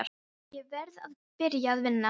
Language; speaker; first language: Icelandic; non-native, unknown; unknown